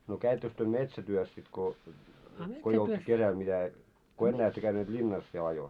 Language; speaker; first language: Finnish; early bilingual, heritage; Finnish